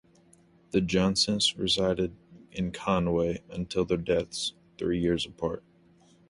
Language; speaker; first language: English; native; English